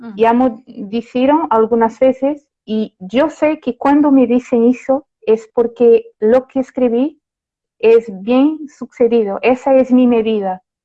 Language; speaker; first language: Spanish; non-native, related language; Portuguese